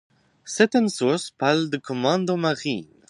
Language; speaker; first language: French; non-native, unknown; English